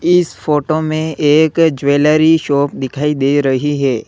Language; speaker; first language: Hindi; native; Hindi